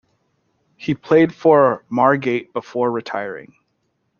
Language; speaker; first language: English; native; English